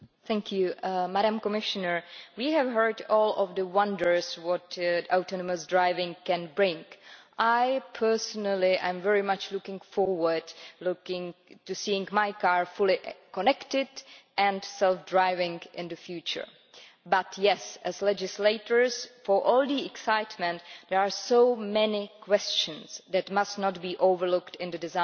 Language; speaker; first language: English; non-native, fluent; Czech